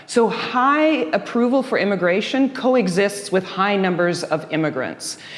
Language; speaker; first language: English; early bilingual, other home language; Dutch